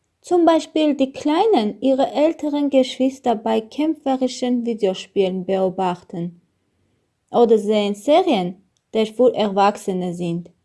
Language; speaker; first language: German; non-native, learner; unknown